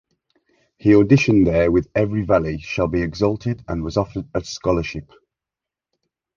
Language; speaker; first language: English; native; English